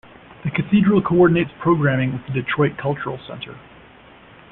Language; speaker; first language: English; native; English